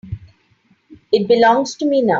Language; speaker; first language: English; non-native, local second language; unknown